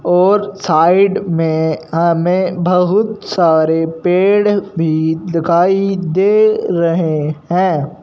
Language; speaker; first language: Hindi; non-native, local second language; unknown